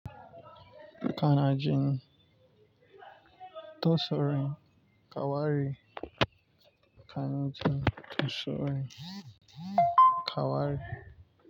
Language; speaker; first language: Hausa; non-native, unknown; Yoruba